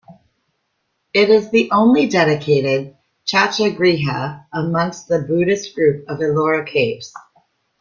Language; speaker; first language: English; native; English